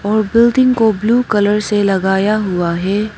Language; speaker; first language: Hindi; non-native, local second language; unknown